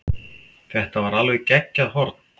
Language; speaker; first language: Icelandic; native; Icelandic